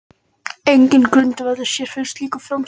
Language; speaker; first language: Icelandic; native; Icelandic